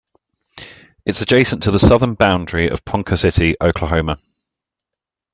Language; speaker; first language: English; native; English